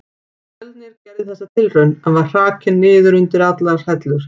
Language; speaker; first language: Icelandic; native; Icelandic